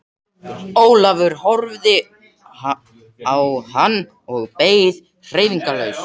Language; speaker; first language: Icelandic; non-native, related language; Swedish